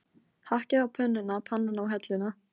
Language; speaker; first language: Icelandic; non-native, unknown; Polish